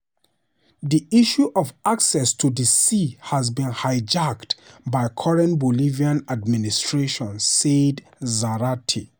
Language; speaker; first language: English; non-native, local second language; Hausa